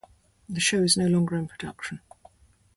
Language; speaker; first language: English; native; English